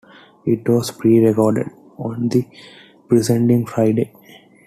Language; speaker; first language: English; non-native, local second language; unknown